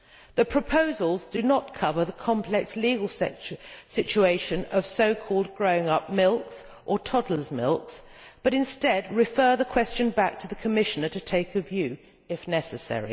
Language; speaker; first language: English; native; English